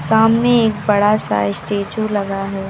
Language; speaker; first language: Hindi; native; Hindi